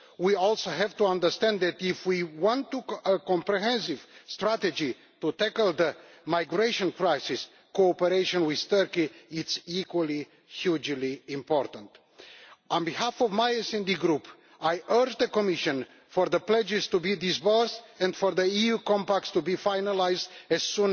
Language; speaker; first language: English; non-native, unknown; Romanian